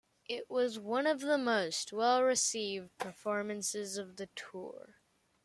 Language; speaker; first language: English; native; English